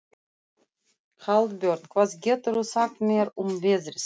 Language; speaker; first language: Icelandic; non-native, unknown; Russian